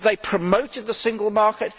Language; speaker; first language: English; native; English